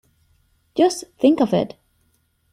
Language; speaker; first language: English; native; English